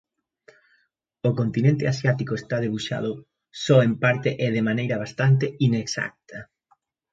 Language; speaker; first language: Galician; native; Galician